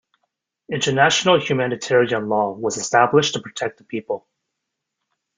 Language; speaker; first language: English; native; English